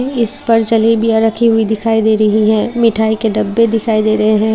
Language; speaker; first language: Hindi; non-native, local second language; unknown